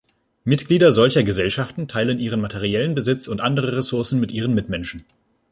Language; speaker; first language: German; native; German